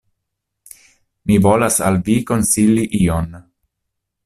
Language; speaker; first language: Esperanto; non-native, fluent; Italian